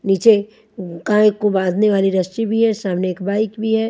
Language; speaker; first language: Hindi; native; Hindi